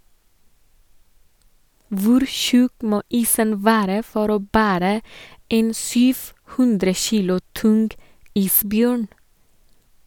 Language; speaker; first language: Norwegian; non-native, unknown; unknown